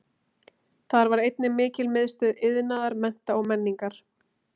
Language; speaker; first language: Icelandic; native; Icelandic